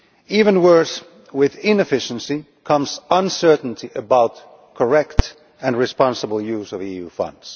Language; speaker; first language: English; non-native, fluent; Finnish